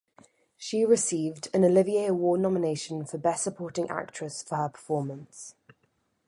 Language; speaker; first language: English; native; English